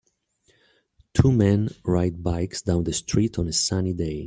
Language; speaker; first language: English; native; English